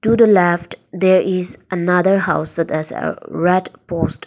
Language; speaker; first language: English; non-native, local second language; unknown